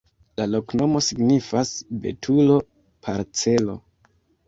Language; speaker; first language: Esperanto; non-native, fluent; Kinyarwanda